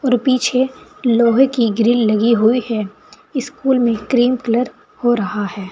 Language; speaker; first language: Hindi; native; Hindi